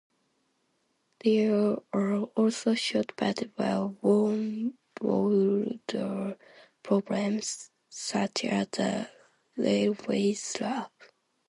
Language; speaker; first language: English; non-native, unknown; Japanese